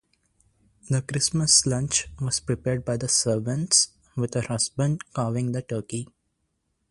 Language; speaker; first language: English; non-native, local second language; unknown